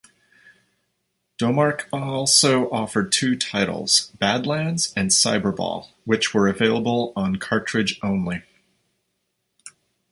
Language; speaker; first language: English; native; English